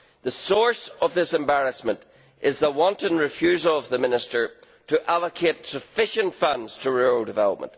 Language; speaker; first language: English; native; English